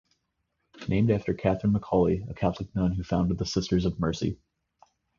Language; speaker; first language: English; native; English